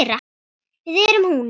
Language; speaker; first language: Icelandic; native; Icelandic